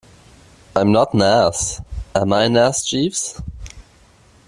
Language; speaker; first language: English; non-native, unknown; German